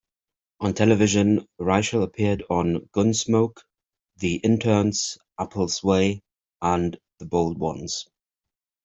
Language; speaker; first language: English; native; English